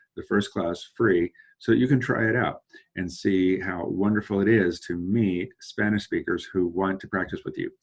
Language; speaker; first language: English; native; English